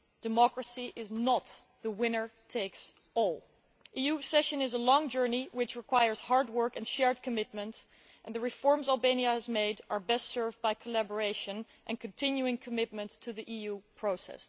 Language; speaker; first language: English; non-native, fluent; Dutch